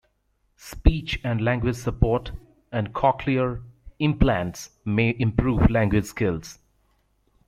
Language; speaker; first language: English; native; English